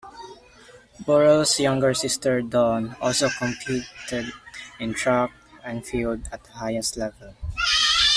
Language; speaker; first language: English; non-native, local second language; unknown